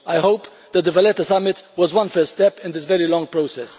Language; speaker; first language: English; non-native, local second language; Maltese